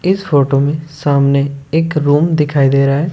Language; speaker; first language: Hindi; native; Hindi